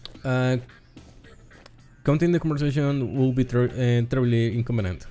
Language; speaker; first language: English; non-native, learner; Spanish